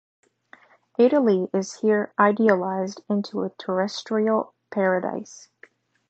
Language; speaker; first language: English; native; English